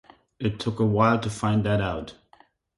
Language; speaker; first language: English; non-native, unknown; German